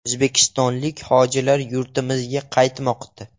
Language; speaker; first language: Uzbek; non-native, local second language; Russian